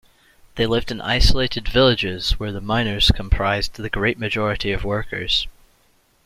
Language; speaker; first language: English; native; English